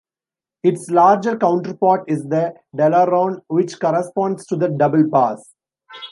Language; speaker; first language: English; non-native, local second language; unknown